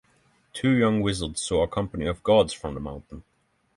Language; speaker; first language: English; non-native, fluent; Norwegian